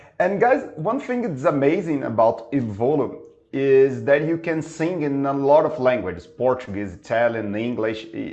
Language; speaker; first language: English; non-native, fluent; Portuguese